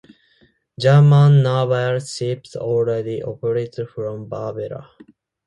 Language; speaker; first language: English; non-native, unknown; Japanese